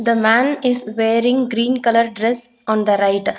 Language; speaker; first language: English; non-native, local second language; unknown